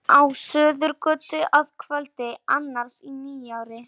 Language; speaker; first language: Icelandic; non-native, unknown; Polish